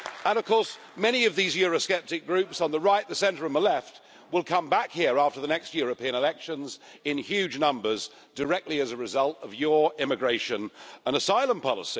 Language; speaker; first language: English; native; English